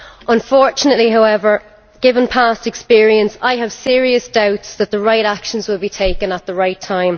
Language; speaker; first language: English; native; English